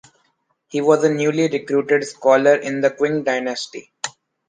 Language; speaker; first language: English; non-native, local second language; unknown